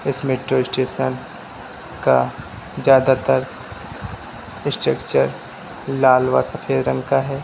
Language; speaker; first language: Hindi; native; Hindi